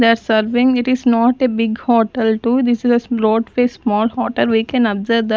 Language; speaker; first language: English; non-native, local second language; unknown